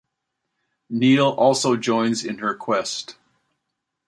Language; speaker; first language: English; native; English